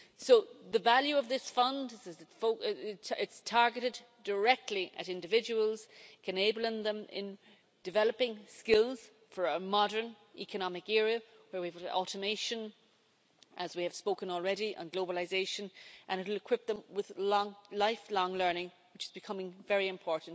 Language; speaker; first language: English; native; English